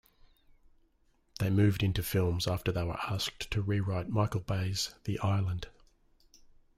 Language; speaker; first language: English; native; English